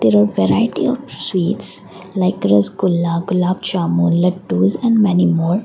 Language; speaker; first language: English; non-native, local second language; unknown